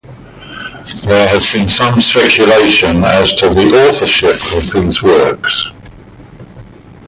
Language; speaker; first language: English; native; English